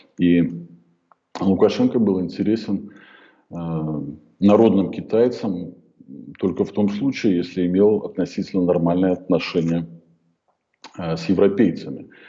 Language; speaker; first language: Russian; native; Russian